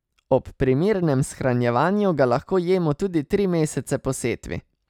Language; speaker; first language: Slovenian; native; Slovenian